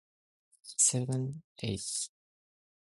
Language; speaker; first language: English; non-native, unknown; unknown